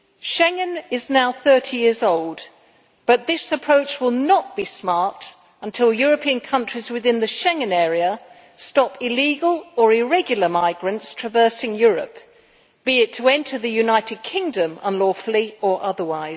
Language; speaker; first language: English; native; English